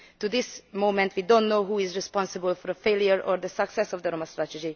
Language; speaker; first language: English; non-native, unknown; Hungarian